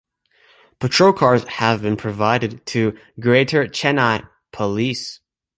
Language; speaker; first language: English; native; English